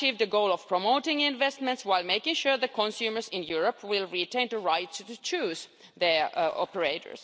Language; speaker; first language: English; non-native, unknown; Finnish